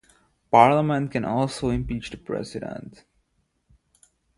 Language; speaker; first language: English; native; English